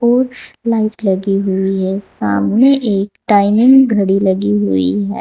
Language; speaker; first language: Hindi; native; Hindi